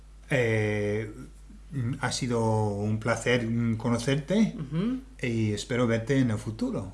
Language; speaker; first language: Spanish; non-native, fluent; English